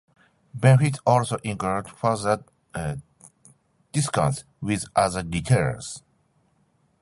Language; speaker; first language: English; non-native, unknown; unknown